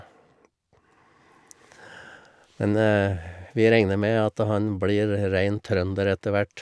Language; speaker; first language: Norwegian; native; Norwegian